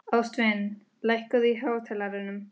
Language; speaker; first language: Icelandic; non-native, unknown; Spanish